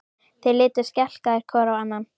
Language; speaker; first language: Icelandic; native; Icelandic